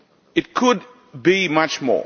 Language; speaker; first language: English; non-native, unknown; Lithuanian